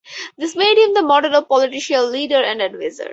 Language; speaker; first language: English; native; English